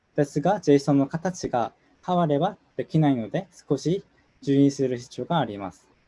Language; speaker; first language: Japanese; non-native, fluent; Korean